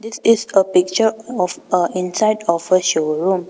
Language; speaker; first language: English; non-native, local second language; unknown